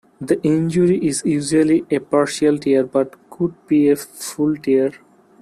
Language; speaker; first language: English; non-native, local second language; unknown